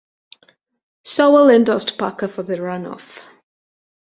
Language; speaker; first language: English; native; English